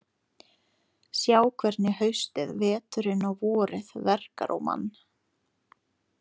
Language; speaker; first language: Icelandic; non-native, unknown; Lithuanian